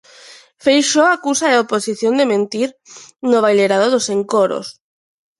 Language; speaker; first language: Galician; non-native, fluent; Spanish